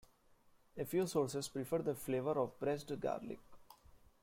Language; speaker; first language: English; non-native, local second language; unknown